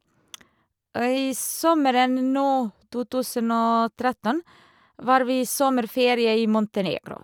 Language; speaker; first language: Norwegian; non-native, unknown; Serbian